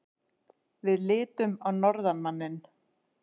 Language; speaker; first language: Icelandic; native; Icelandic